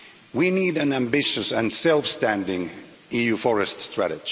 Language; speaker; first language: English; non-native, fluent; Finnish